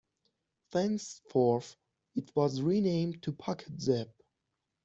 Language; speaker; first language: English; non-native, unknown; Persian